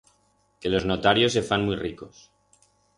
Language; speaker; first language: Aragonese; non-native, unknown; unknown